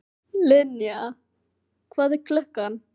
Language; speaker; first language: Icelandic; non-native, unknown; Filipino